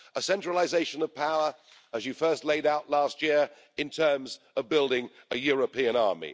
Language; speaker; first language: English; native; English